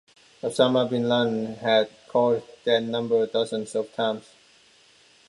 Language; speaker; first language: English; non-native, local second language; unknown